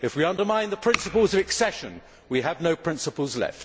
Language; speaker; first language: English; native; English